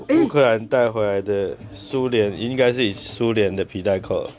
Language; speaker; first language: Chinese; native; Chinese